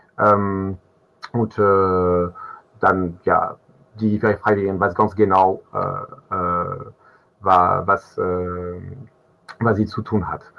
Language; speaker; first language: German; non-native, fluent; French